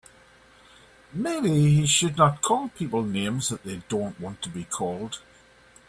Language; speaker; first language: English; native; English